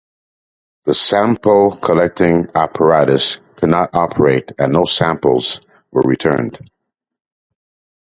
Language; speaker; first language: English; native; English